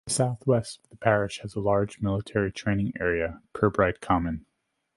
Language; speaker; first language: English; native; English